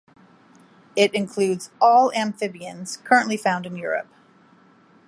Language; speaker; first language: English; native; English